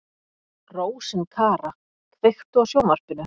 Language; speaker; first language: Icelandic; native; Icelandic